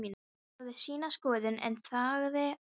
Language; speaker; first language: Icelandic; non-native, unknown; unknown